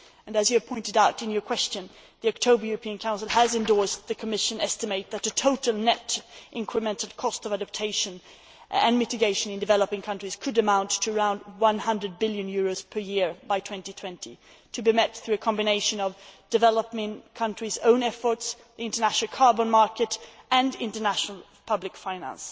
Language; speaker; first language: English; non-native, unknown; Swedish